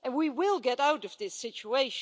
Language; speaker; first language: English; non-native, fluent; Dutch